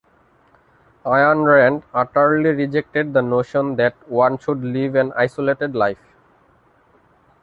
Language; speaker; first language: English; non-native, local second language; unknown